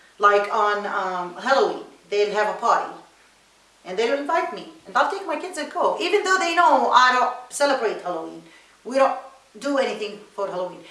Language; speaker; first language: English; non-native, fluent; Arabic